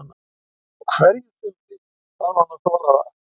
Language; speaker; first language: Icelandic; native; Icelandic